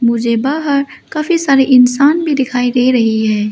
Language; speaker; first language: Hindi; early bilingual, other home language; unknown